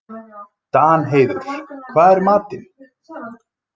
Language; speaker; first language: Icelandic; native; Icelandic